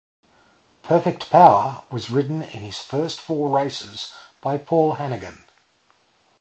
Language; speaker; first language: English; native; English